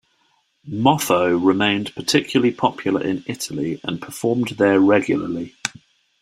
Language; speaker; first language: English; native; English